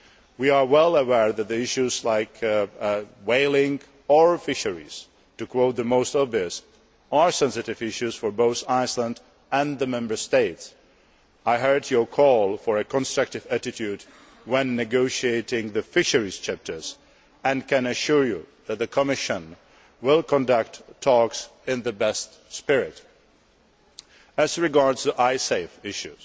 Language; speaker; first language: English; non-native, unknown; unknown